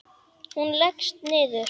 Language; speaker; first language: Icelandic; native; Icelandic